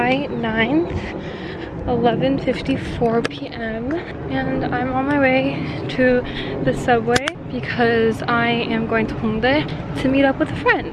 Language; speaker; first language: English; early bilingual, other home language; Korean